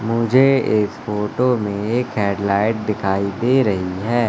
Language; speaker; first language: Hindi; native; Hindi